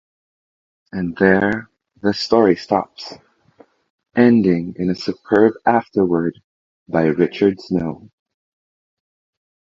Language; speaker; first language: English; non-native, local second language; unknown